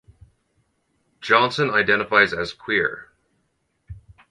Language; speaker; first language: English; native; English